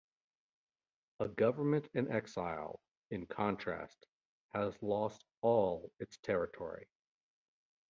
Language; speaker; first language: English; native; English